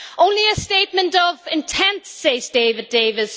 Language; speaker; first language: English; native; English